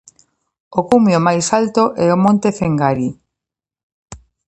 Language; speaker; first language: Galician; native; Galician